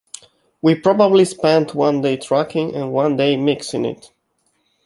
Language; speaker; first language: English; non-native, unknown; Italian